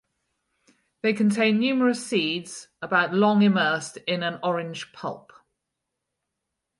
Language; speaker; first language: English; native; English